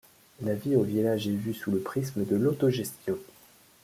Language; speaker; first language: French; native; French